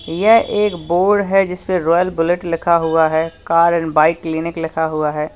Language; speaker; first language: Hindi; native; Hindi